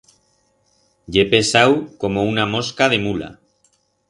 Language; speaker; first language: Aragonese; non-native, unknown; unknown